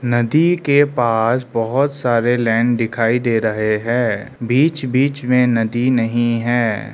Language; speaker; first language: Hindi; non-native, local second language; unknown